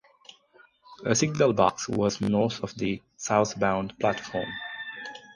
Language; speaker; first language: English; non-native, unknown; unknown